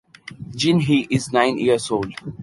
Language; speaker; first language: English; non-native, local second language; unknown